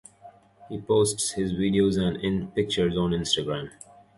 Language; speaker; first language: English; native; English